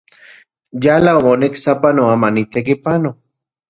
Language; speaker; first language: Central Puebla Nahuatl; non-native, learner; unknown